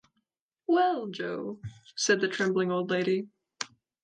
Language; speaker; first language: English; native; English